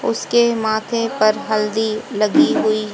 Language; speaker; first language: Hindi; native; Hindi